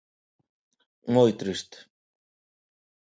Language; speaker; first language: Galician; non-native, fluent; Spanish